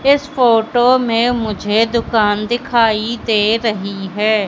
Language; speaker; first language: Hindi; native; Hindi